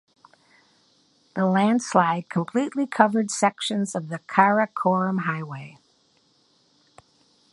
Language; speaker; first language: English; native; English